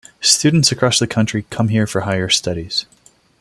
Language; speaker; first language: English; non-native, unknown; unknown